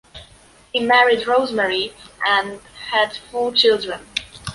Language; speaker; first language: English; non-native, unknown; Polish